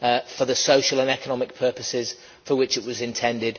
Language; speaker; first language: English; native; English